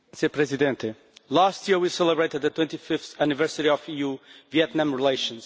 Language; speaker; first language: English; non-native, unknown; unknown